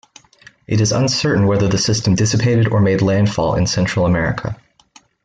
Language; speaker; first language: English; native; English